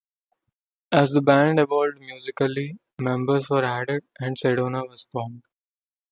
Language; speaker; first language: English; non-native, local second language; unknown